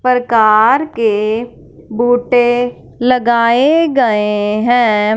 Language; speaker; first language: Hindi; non-native, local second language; Punjabi